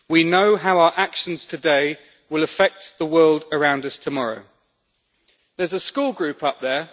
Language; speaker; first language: English; native; English